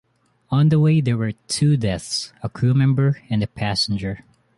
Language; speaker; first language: English; non-native, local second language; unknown